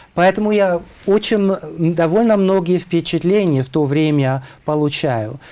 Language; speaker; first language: Russian; non-native, fluent; German